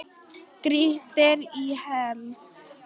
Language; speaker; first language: Icelandic; non-native, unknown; Polish